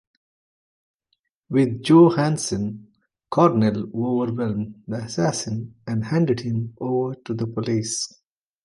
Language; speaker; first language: English; non-native, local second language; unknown